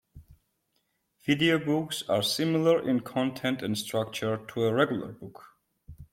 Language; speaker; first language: English; non-native, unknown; Georgian